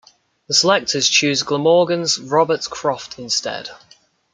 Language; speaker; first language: English; native; English